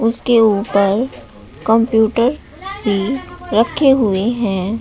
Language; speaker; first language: Hindi; native; Hindi